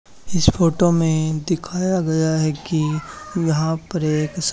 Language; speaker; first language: Hindi; native; Hindi